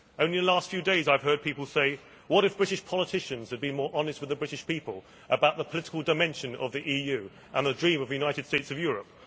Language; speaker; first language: English; native; English